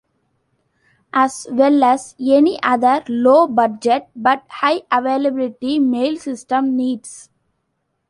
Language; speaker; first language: English; non-native, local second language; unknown